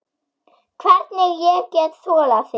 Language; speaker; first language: Icelandic; non-native, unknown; German